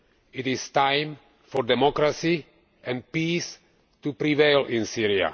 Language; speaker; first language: English; non-native, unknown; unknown